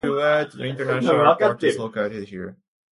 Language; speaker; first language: English; native; English